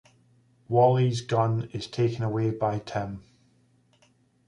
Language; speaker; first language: English; native; English